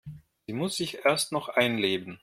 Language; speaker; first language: German; non-native, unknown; Russian